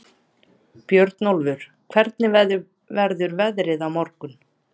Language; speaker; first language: Icelandic; native; Icelandic